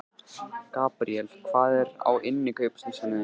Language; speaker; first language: Icelandic; native; Icelandic